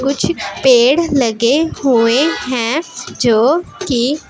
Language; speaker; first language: Hindi; non-native, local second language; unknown